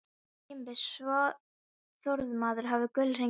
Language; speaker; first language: Icelandic; non-native, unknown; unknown